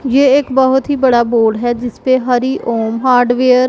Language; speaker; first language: Hindi; non-native, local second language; Punjabi